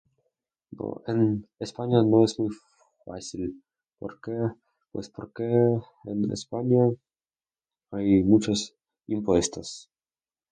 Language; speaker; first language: Spanish; non-native, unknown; Russian